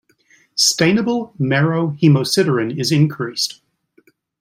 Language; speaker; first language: English; native; English